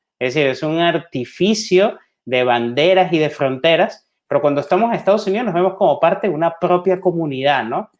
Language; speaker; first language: Spanish; native; Spanish